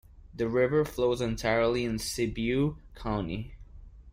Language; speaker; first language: English; non-native, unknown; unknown